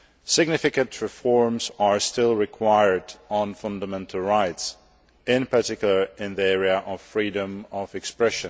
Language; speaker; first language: English; non-native, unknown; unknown